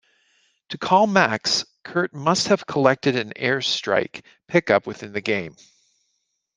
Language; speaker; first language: English; native; English